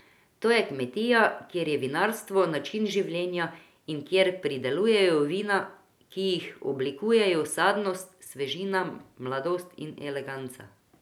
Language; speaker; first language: Slovenian; non-native, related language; Croatian